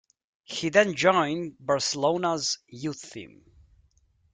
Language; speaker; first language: English; native; English